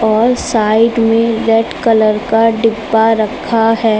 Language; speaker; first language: Hindi; native; Hindi